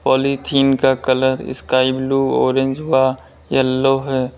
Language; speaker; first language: Hindi; native; Hindi